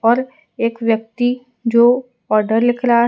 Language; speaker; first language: Hindi; non-native, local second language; Gujarati